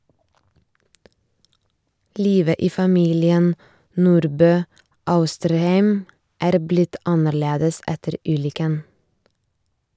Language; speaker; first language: Norwegian; non-native, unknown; Lithuanian